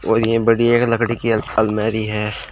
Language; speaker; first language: Hindi; native; Hindi